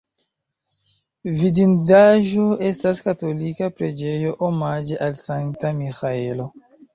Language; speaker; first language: Esperanto; non-native, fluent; Chinese